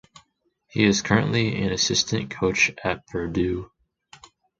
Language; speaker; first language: English; non-native, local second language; Chinese